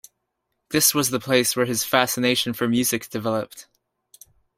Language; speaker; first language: English; native; English